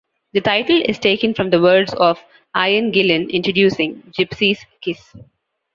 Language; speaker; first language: English; non-native, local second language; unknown